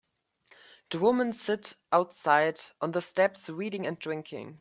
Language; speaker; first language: English; native; English